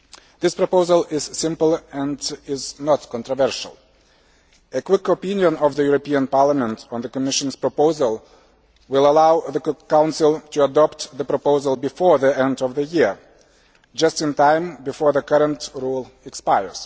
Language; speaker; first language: English; non-native, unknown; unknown